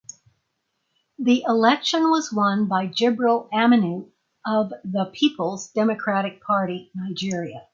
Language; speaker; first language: English; native; English